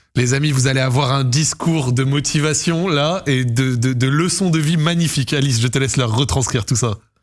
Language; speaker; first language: French; native; French